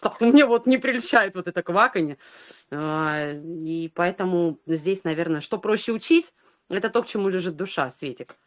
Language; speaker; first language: Russian; native; Russian